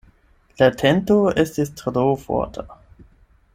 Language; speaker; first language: Esperanto; non-native, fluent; German